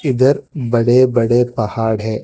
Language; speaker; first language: Hindi; non-native, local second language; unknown